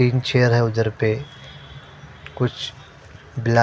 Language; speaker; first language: Hindi; non-native, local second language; Punjabi